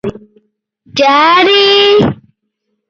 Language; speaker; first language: English; non-native, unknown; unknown